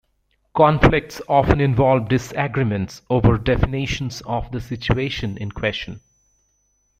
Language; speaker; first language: English; native; English